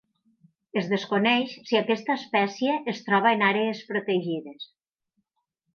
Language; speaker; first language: Catalan; native; Catalan